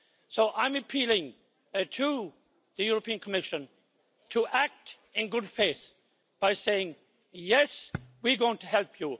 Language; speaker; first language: English; native; English